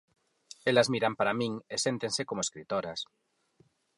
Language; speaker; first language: Galician; non-native, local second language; Spanish